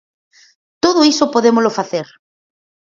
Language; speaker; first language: Galician; native; Galician